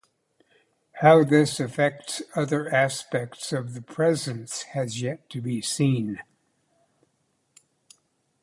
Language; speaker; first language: English; native; English